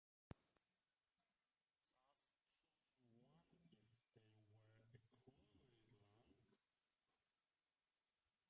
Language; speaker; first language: English; non-native, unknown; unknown